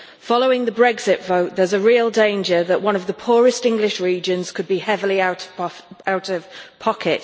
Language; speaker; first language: English; native; English